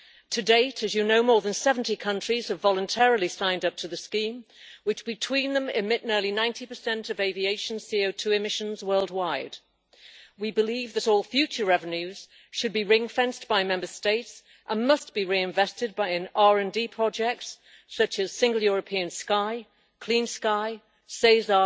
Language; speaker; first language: English; native; English